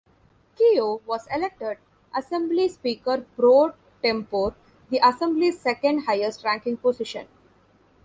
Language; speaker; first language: English; non-native, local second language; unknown